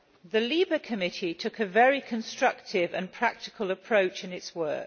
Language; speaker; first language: English; non-native, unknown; Polish